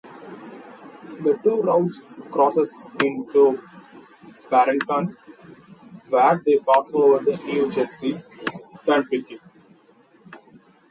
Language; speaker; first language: English; non-native, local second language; Tamil